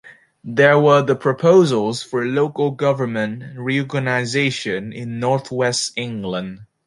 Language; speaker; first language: English; native; English